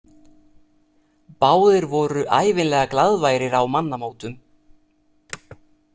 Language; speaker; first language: Icelandic; non-native, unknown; Italian